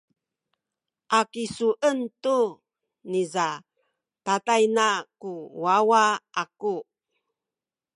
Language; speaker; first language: Sakizaya; native; Sakizaya